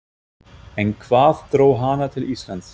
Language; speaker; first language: Icelandic; non-native, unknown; German